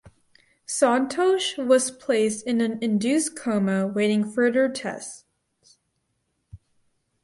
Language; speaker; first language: English; native; English